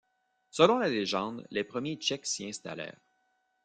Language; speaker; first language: French; native; French